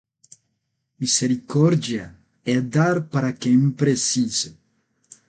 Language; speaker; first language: Portuguese; non-native, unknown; Spanish